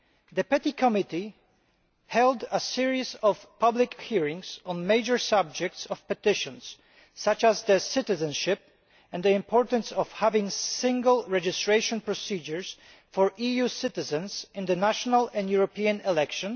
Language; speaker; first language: English; non-native, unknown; Polish